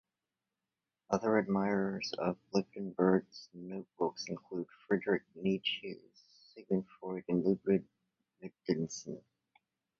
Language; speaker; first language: English; native; English